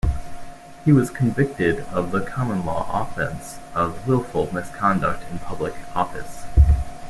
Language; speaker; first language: English; native; English